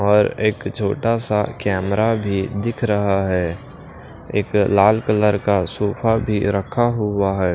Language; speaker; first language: Hindi; non-native, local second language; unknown